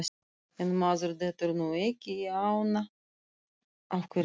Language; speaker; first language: Icelandic; non-native, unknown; Russian